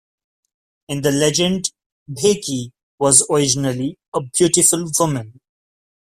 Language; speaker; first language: English; non-native, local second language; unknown